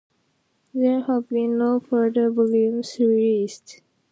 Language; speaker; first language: English; non-native, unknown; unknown